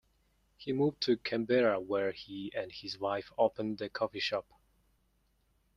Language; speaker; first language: English; non-native, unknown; Mongolian